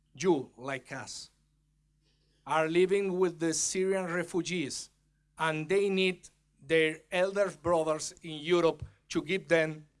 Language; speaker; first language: English; non-native, fluent; Spanish